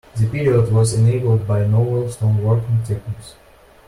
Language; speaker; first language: English; non-native, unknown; Russian